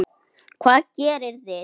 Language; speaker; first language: Icelandic; native; Icelandic